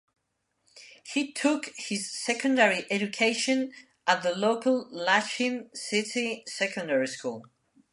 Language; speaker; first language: English; non-native, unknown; Spanish